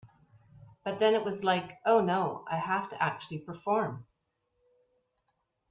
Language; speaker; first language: English; native; English